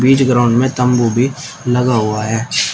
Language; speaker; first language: Hindi; native; Hindi